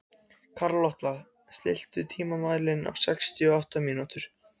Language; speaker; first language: Icelandic; non-native, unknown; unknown